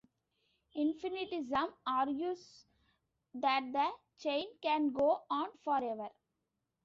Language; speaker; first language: English; non-native, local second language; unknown